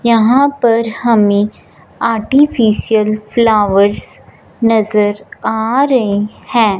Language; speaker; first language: Hindi; non-native, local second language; Punjabi